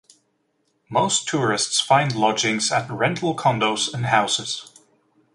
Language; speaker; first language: English; native; English